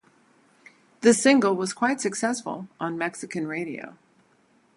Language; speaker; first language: English; native; English